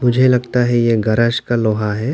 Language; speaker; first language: Hindi; non-native, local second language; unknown